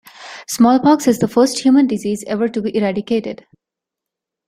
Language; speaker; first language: English; non-native, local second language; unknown